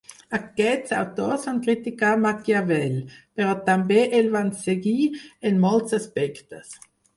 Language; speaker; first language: Catalan; non-native, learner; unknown